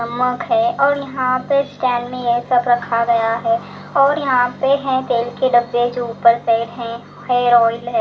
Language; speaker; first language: Hindi; native; Hindi